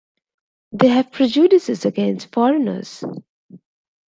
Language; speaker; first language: English; non-native, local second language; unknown